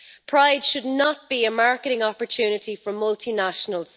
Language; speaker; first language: English; native; English